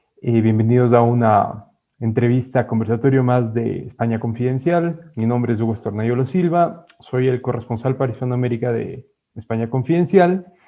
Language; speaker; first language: Spanish; native; Spanish